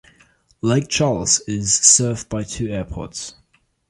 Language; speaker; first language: English; non-native, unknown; German